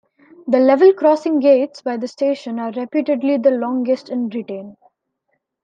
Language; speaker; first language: English; non-native, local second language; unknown